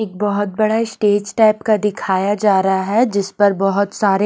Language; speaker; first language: Hindi; non-native, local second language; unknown